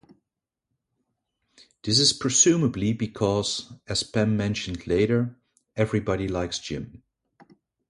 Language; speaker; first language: English; non-native, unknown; Dutch